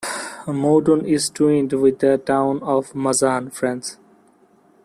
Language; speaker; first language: English; non-native, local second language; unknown